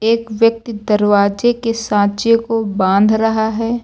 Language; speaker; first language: Hindi; native; Hindi